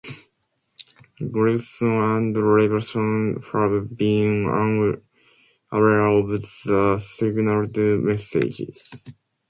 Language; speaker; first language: English; non-native, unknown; Japanese